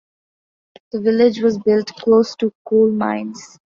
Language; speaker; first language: English; non-native, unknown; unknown